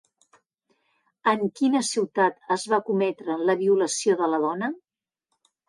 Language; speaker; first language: Catalan; native; Catalan